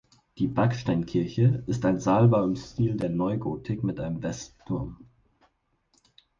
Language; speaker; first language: German; native; German